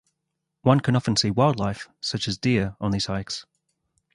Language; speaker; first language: English; native; English